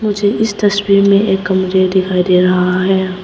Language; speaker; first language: Hindi; non-native, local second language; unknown